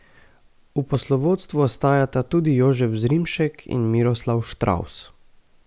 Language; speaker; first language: Slovenian; native; Slovenian